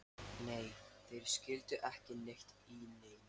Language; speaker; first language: Icelandic; non-native, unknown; Lithuanian